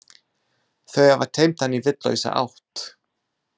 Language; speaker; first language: Icelandic; non-native, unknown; English